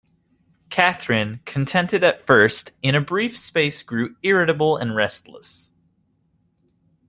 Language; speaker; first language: English; native; English